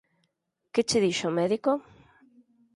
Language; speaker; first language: Galician; native; Galician